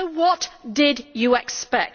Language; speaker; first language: English; native; English